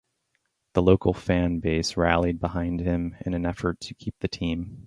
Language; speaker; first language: English; native; English